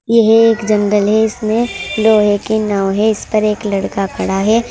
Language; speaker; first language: Hindi; native; Hindi